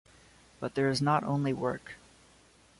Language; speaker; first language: English; native; English